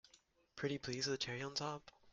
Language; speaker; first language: English; native; English